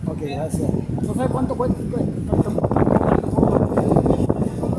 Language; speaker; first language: Spanish; native; Spanish